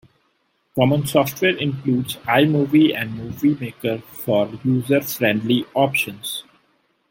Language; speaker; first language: English; non-native, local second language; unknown